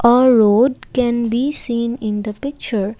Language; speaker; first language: English; non-native, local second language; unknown